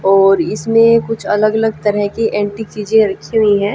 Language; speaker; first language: Hindi; native; Hindi